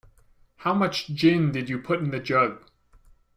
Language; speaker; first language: English; native; English